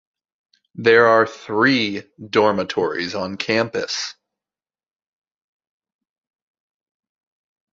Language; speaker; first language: English; native; English